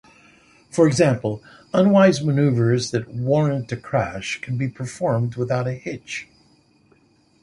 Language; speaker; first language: English; native; English